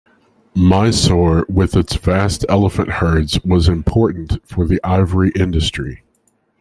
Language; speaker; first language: English; native; English